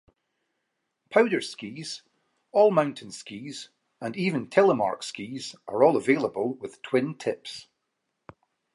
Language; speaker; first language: English; native; English